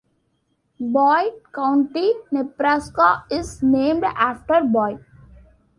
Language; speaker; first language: English; non-native, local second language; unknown